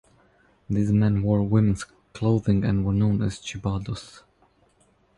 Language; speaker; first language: English; non-native, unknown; Croatian